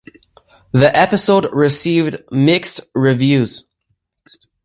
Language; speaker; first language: English; native; English